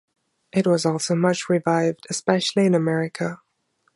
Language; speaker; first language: English; non-native, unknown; German